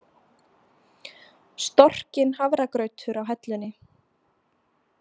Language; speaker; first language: Icelandic; native; Icelandic